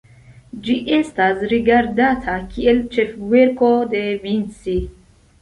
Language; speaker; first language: Esperanto; non-native, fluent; Central Kurdish